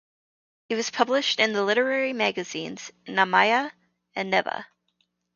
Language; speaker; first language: English; native; English